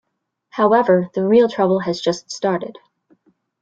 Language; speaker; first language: English; native; English